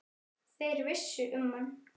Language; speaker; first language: Icelandic; native; Icelandic